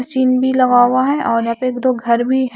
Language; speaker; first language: Hindi; non-native, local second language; Punjabi